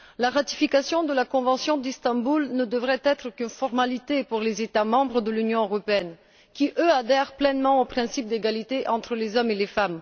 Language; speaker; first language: French; non-native, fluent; Bulgarian